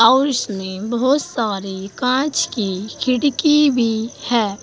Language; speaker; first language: Hindi; native; Hindi